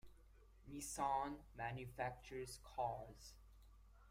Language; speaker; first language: English; native; English